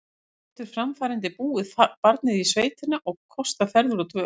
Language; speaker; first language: Icelandic; native; Icelandic